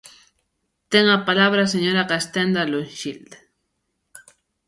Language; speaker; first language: Galician; native; Galician